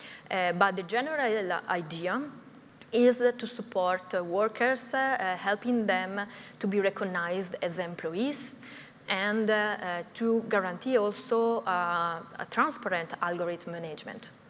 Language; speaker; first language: English; non-native, fluent; Italian